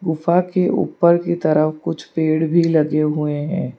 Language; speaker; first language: Hindi; non-native, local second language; Gujarati